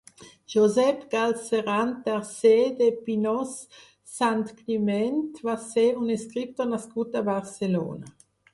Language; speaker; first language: Catalan; non-native, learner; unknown